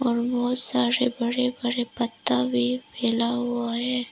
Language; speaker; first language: Hindi; non-native, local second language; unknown